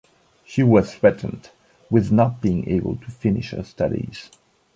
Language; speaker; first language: English; non-native, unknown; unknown